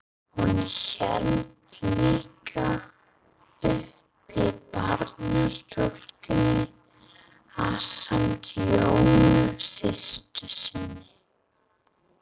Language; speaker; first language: Icelandic; non-native, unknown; English